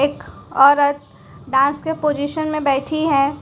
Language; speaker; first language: Hindi; non-native, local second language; Gujarati